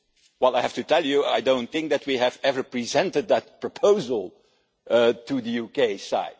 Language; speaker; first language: English; non-native, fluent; Dutch